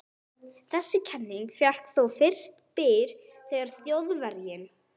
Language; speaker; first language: Icelandic; non-native, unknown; English